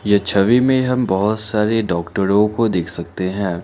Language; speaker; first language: Hindi; non-native, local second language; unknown